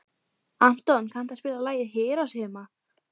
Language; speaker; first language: Icelandic; native; Icelandic